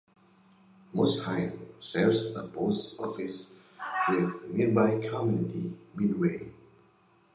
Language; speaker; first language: English; native; English